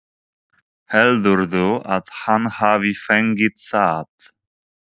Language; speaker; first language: Icelandic; non-native, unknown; Polish